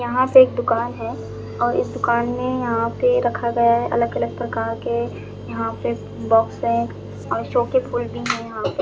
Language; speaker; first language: Hindi; non-native, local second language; Punjabi